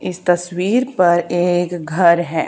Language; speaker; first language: Hindi; native; Hindi